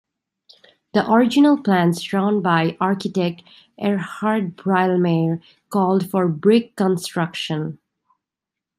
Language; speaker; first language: English; native; English